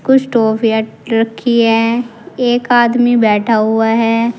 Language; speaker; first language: Hindi; native; Hindi